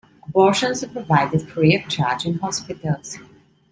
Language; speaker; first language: English; non-native, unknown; Italian